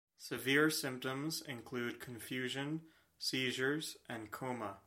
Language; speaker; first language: English; native; English